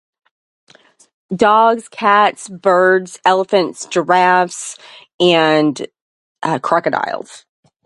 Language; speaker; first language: English; native; English